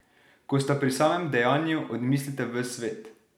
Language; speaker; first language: Slovenian; native; Slovenian